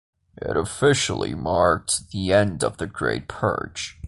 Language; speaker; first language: English; non-native, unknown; Portuguese